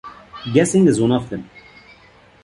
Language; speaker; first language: English; non-native, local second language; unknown